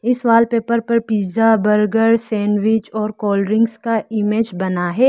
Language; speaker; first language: Hindi; non-native, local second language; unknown